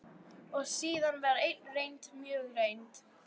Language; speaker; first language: Icelandic; native; Icelandic